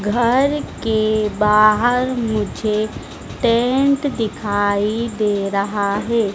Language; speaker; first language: Hindi; native; Hindi